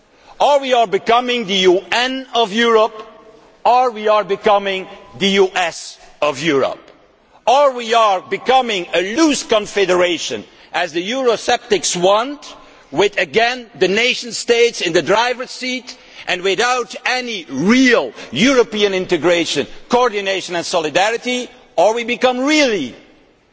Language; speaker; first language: English; non-native, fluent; Dutch